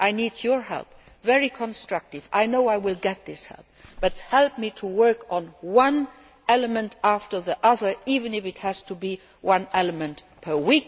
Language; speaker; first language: English; non-native, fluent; Luxembourgish